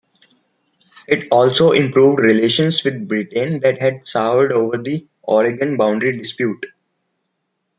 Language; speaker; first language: English; non-native, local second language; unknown